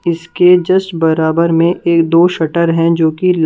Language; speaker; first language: Hindi; non-native, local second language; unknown